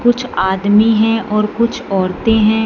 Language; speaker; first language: Hindi; non-native, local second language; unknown